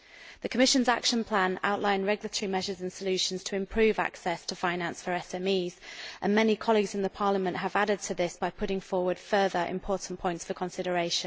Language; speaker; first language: English; native; English